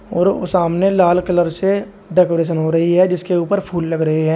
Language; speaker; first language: Hindi; native; Hindi